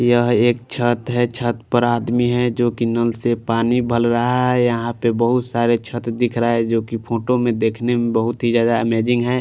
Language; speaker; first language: Hindi; non-native, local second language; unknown